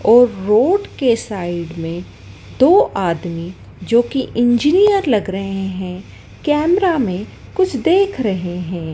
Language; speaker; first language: Hindi; native; Hindi